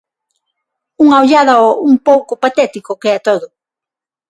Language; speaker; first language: Galician; non-native, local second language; Spanish